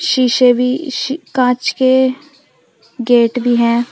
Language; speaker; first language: Hindi; native; Hindi